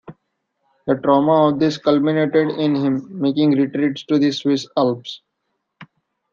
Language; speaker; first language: English; non-native, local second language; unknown